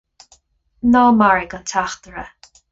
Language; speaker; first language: Irish; non-native, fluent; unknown